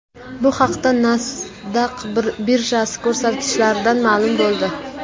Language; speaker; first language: Uzbek; native; Uzbek